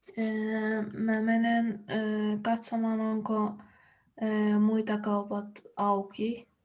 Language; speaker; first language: Finnish; non-native, learner; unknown